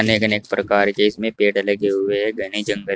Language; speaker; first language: Hindi; native; Hindi